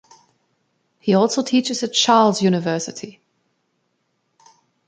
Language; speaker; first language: English; non-native, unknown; German